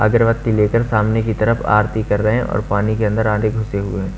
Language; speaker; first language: Hindi; native; Hindi